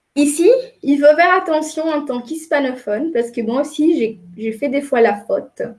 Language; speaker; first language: French; non-native, fluent; Spanish